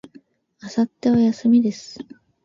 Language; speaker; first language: Japanese; native; Japanese